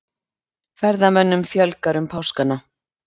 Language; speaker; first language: Icelandic; native; Icelandic